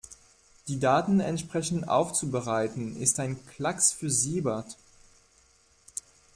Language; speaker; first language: German; non-native, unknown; French